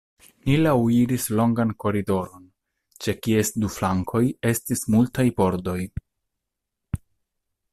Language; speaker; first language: Esperanto; non-native, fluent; Italian